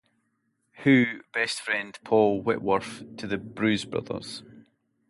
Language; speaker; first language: English; native; English